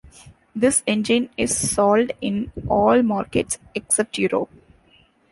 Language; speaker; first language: English; non-native, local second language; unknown